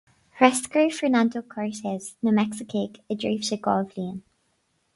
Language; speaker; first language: Irish; non-native, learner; English